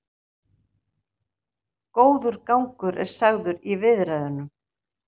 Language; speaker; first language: Icelandic; native; Icelandic